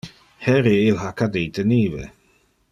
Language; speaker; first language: Interlingua; non-native, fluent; Dutch